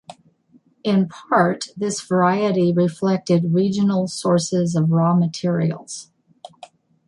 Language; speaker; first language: English; native; English